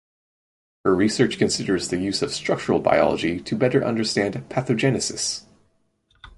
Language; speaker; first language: English; native; English